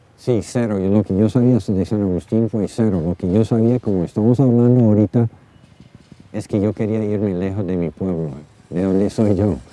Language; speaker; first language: Spanish; non-native, fluent; English